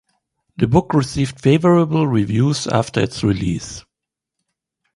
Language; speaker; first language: English; non-native, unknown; German